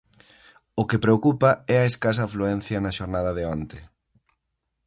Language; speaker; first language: Galician; native; Galician